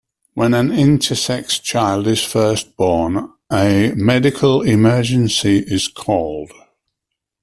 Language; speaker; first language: English; native; English